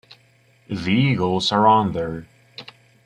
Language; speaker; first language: English; native; English